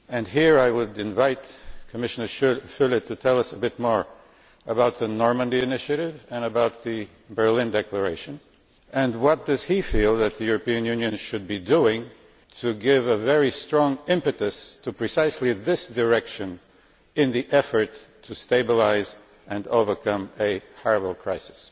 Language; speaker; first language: English; non-native, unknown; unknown